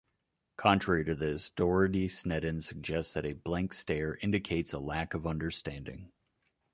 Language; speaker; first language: English; native; English